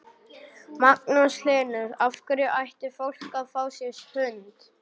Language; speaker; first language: Icelandic; non-native, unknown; German